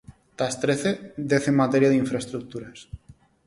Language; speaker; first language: Galician; non-native, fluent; Spanish